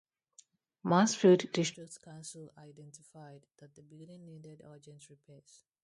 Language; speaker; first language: English; non-native, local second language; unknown